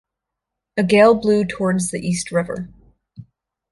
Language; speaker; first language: English; native; English